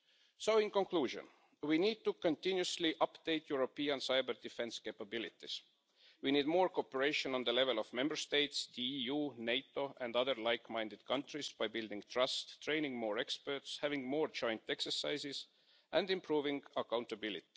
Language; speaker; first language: English; non-native, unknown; Estonian